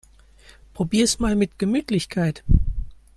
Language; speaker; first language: German; native; German